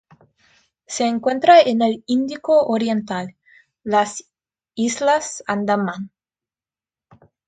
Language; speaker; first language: Spanish; non-native, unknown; Russian